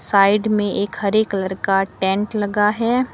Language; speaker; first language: Hindi; native; Hindi